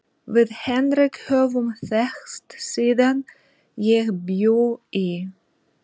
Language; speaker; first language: Icelandic; non-native, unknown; Russian